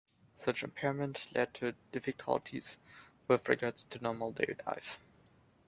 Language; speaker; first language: English; non-native, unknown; German